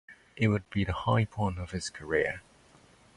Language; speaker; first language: English; non-native, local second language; Cantonese